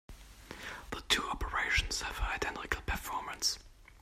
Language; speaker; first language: English; non-native, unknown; German